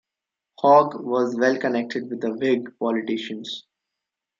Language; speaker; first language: English; non-native, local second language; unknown